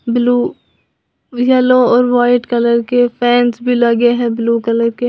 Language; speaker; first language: Hindi; native; Hindi